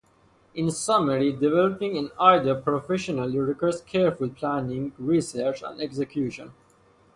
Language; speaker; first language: English; non-native, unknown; Persian